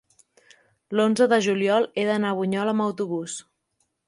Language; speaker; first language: Catalan; native; Catalan